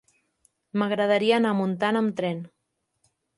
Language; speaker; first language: Catalan; native; Catalan